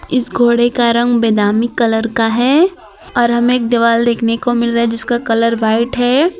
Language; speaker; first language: Hindi; non-native, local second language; Gujarati